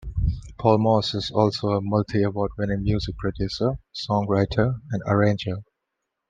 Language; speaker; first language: English; non-native, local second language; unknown